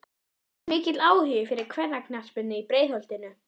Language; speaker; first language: Icelandic; native; Icelandic